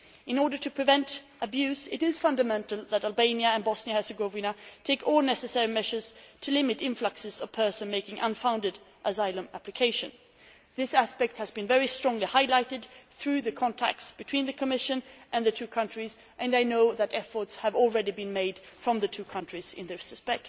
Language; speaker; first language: English; non-native, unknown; Swedish